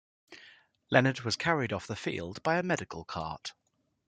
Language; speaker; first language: English; native; English